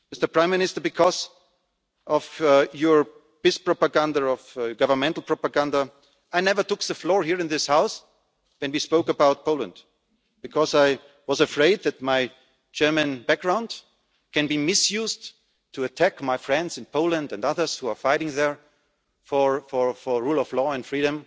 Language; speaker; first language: English; non-native, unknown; German